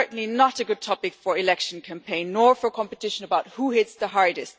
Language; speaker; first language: English; non-native, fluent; German